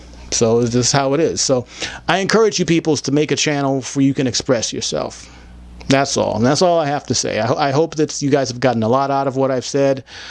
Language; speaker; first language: English; native; English